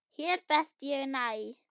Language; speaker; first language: Icelandic; non-native, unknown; German